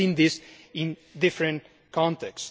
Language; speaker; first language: English; non-native, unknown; Spanish